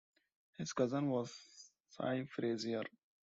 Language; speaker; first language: English; non-native, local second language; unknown